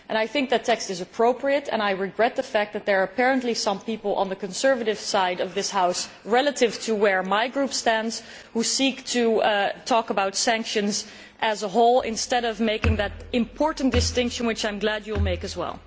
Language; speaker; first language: English; non-native, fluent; Dutch